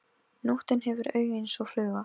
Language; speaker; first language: Icelandic; non-native, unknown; Polish